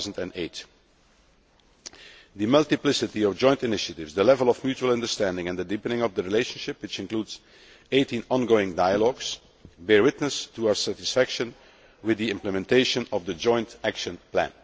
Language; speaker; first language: English; non-native, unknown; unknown